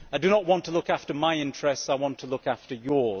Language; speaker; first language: English; native; English